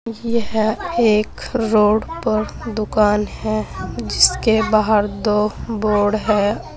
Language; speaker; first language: Hindi; native; Hindi